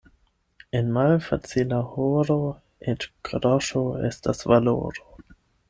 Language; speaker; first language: Esperanto; non-native, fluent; German